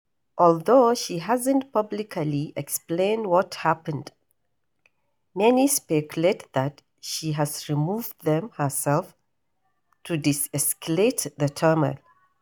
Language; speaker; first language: English; non-native, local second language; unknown